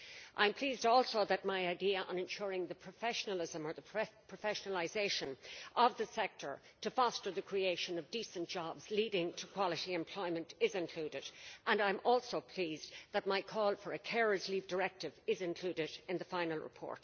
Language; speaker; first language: English; native; English